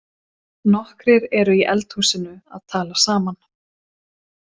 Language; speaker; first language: Icelandic; non-native, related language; Swedish